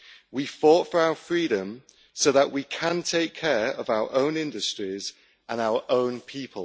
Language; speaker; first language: English; native; English